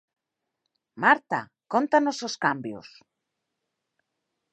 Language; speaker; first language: Galician; native; Galician